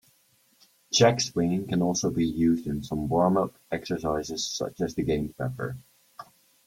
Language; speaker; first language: English; native; English